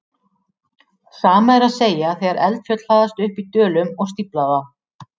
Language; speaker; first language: Icelandic; native; Icelandic